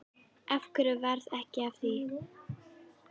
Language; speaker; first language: Icelandic; native; Icelandic